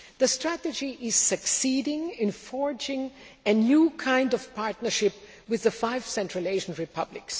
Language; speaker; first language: English; non-native, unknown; German